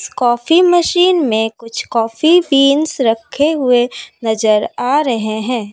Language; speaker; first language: Hindi; non-native, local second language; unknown